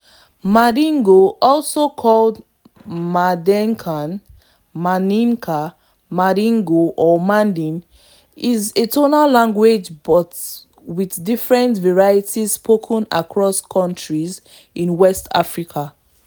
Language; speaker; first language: English; non-native, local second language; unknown